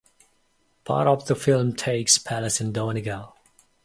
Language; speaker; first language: English; non-native, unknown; Mongolian